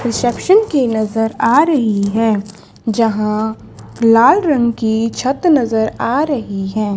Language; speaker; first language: Hindi; native; Hindi